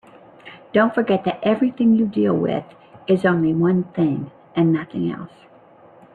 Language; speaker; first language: English; native; English